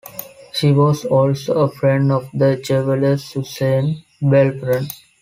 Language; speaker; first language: English; non-native, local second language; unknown